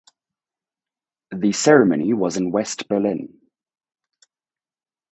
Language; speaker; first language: English; native; English